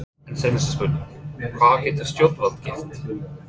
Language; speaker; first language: Icelandic; non-native, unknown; English